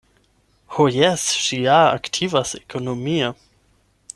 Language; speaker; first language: Esperanto; non-native, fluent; German